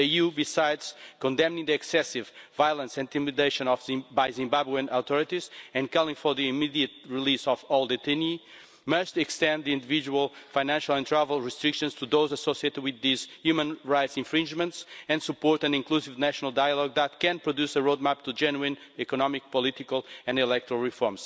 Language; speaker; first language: English; non-native, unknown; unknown